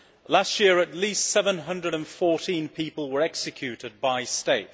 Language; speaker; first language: English; native; English